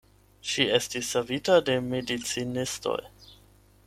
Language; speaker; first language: Esperanto; non-native, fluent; German